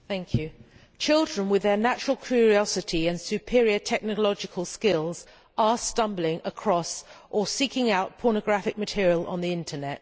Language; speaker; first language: English; native; English